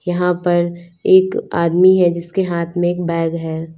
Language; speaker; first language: Hindi; native; Hindi